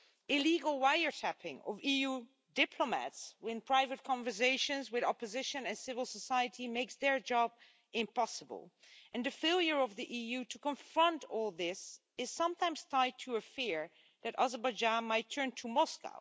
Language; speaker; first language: English; non-native, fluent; Dutch